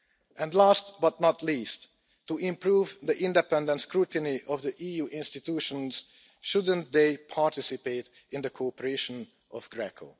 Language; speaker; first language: English; non-native, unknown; Hungarian